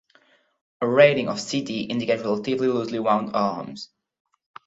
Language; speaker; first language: English; non-native, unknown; Catalan